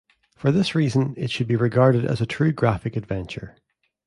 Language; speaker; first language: English; native; English